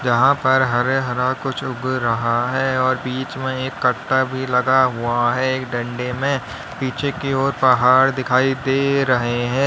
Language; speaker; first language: Hindi; native; Hindi